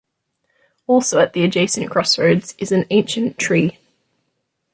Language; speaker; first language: English; native; English